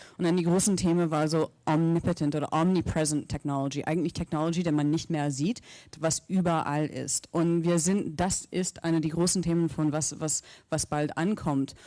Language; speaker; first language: German; non-native, fluent; English